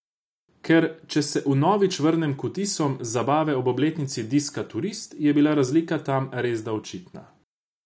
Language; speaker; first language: Slovenian; non-native, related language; Croatian